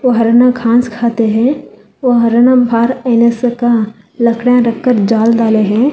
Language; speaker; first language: Hindi; non-native, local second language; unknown